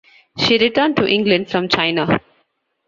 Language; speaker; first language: English; non-native, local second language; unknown